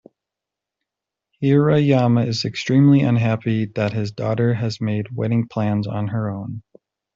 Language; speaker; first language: English; native; English